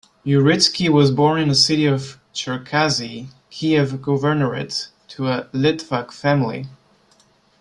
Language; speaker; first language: English; non-native, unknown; German